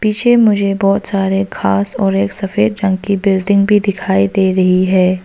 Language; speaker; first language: Hindi; non-native, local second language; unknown